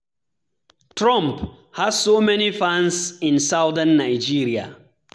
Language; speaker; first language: English; non-native, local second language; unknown